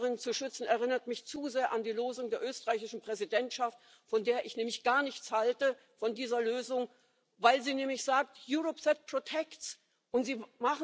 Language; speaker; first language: English; native; English